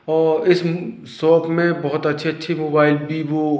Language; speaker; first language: Hindi; native; Hindi